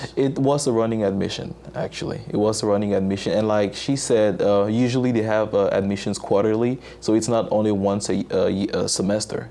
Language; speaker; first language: English; non-native, local second language; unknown